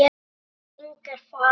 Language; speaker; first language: Icelandic; native; Icelandic